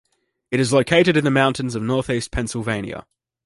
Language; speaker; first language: English; native; English